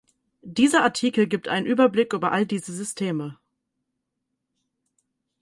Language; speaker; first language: German; native; German